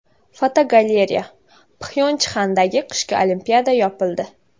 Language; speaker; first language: Uzbek; native; Uzbek